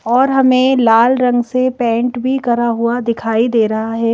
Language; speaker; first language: Hindi; native; Hindi